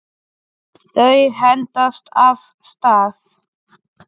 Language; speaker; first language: Icelandic; non-native, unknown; Polish